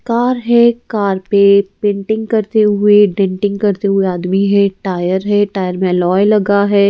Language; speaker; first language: Hindi; native; Hindi